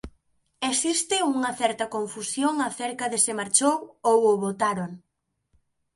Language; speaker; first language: Galician; native; Galician